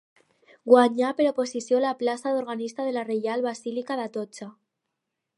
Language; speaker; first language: Catalan; non-native, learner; Spanish